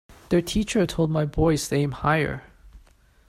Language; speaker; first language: English; non-native, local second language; Cantonese